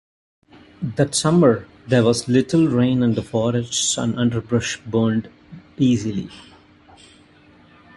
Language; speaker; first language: English; non-native, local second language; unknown